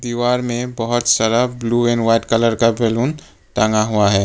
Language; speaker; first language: Hindi; non-native, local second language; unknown